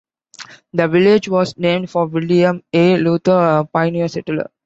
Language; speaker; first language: English; non-native, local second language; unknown